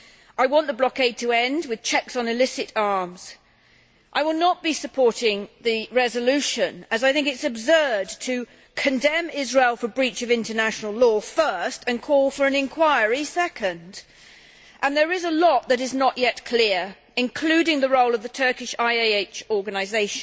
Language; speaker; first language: English; native; English